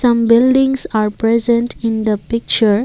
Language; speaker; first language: English; non-native, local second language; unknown